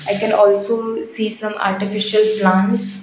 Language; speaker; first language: English; non-native, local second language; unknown